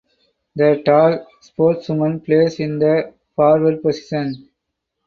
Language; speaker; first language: English; non-native, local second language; Tamil